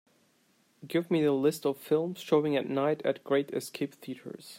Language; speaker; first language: English; non-native, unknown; Turkish